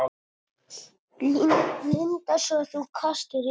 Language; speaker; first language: Icelandic; non-native, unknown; Italian